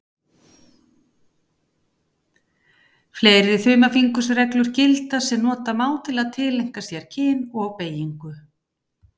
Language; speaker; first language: Icelandic; native; Icelandic